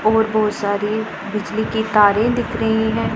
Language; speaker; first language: Hindi; non-native, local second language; Punjabi